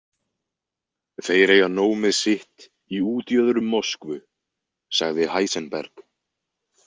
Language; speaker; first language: Icelandic; native; Icelandic